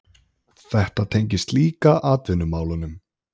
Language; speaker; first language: Icelandic; native; Icelandic